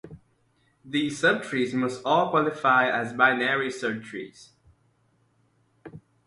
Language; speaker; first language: English; native; English